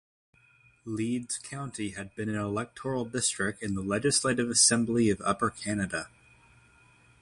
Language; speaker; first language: English; native; English